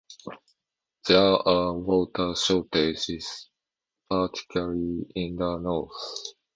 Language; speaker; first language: English; non-native, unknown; Japanese